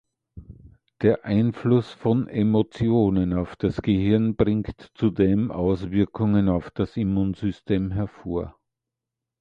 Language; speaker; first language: German; native; German